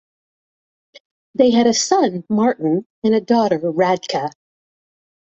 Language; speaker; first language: English; native; English